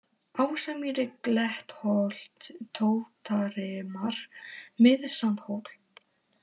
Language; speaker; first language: Icelandic; non-native, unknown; Polish